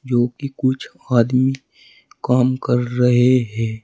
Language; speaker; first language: Hindi; native; Hindi